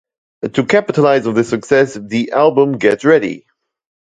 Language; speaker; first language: English; non-native, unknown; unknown